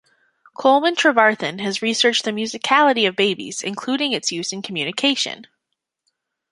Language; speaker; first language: English; native; English